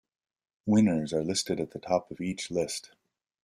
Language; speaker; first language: English; native; English